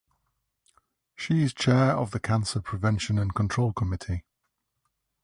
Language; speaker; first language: English; native; English